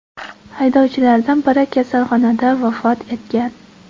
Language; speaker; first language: Uzbek; non-native, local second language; Kara-Kalpak